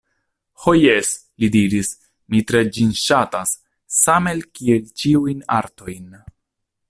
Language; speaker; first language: Esperanto; non-native, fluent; Italian